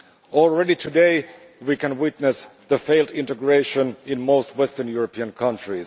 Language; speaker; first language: English; non-native, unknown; Finnish